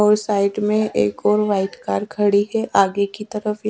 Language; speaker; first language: Hindi; native; Hindi